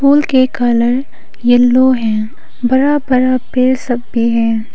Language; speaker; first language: Hindi; non-native, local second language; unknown